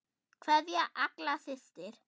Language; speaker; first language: Icelandic; non-native, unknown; German